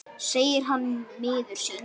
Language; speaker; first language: Icelandic; native; Icelandic